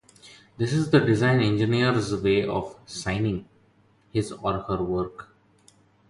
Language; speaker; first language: English; non-native, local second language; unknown